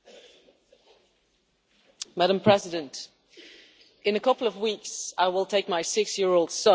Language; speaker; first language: English; non-native, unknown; Dutch